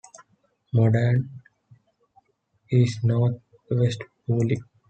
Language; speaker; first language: English; non-native, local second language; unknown